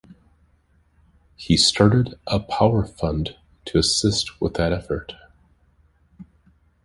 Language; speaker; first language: English; native; English